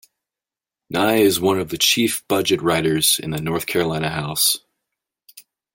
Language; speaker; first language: English; native; English